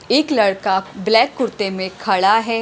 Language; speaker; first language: Hindi; non-native, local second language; Punjabi